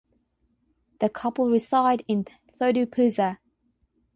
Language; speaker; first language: English; non-native, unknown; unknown